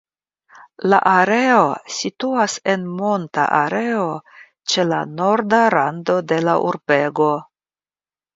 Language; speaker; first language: Esperanto; non-native, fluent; Russian